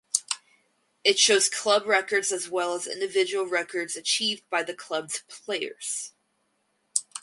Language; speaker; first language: English; native; English